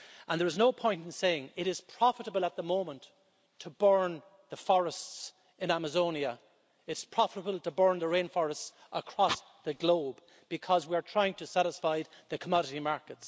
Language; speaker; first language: English; native; English